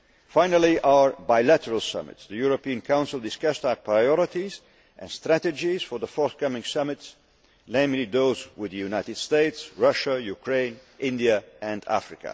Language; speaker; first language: English; non-native, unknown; Dutch